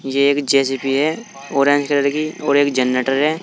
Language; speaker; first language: Hindi; native; Hindi